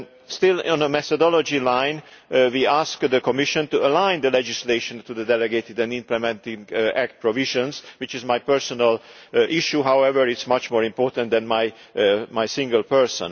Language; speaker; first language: English; non-native, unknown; Hungarian